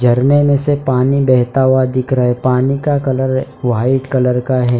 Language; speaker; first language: Hindi; non-native, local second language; Gujarati